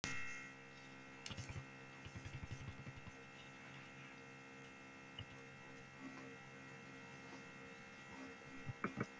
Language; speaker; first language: Icelandic; non-native, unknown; Czech